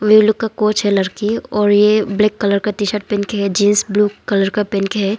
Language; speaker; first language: Hindi; non-native, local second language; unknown